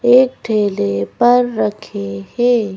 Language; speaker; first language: Hindi; native; Hindi